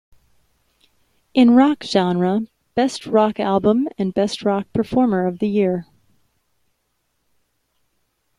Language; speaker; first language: English; native; English